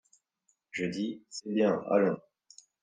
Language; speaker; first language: French; native; French